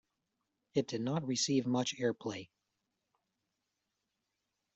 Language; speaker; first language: English; native; English